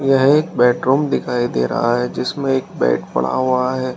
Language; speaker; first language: Hindi; native; Hindi